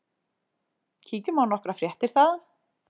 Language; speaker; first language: Icelandic; native; Icelandic